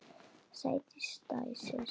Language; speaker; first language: Icelandic; native; Icelandic